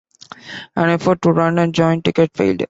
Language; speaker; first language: English; non-native, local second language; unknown